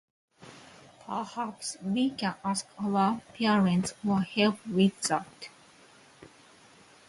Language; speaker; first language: English; non-native, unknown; Japanese